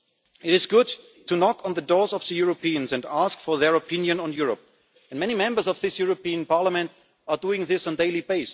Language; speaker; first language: English; non-native, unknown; German